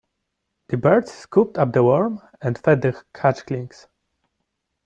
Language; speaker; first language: English; non-native, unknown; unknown